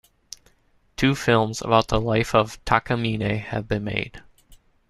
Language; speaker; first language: English; native; English